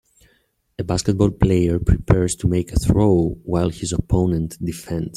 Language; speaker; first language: English; native; English